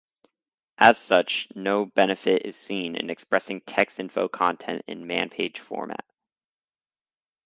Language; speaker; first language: English; native; English